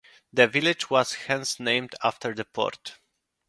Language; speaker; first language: English; non-native, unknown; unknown